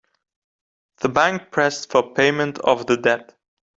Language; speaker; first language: English; non-native, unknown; Dutch